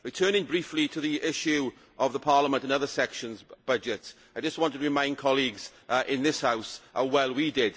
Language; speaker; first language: English; native; English